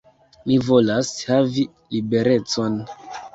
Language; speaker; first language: Esperanto; non-native, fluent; Kinyarwanda